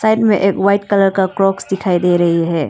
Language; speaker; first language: Hindi; non-native, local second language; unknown